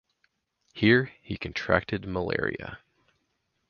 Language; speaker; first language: English; native; English